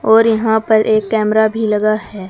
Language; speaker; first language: Hindi; native; Hindi